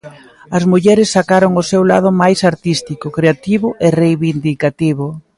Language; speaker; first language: Galician; native; Galician